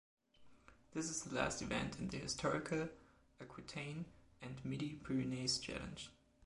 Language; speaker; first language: English; non-native, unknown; German